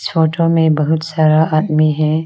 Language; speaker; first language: Hindi; non-native, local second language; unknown